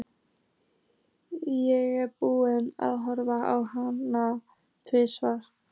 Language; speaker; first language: Icelandic; native; Icelandic